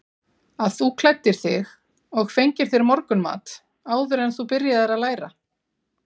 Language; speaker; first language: Icelandic; native; Icelandic